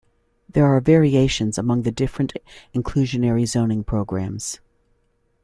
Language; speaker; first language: English; native; English